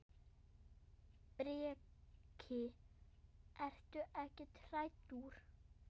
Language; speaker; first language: Icelandic; non-native, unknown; German